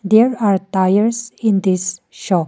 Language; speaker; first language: English; non-native, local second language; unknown